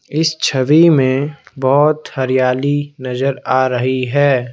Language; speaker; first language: Hindi; non-native, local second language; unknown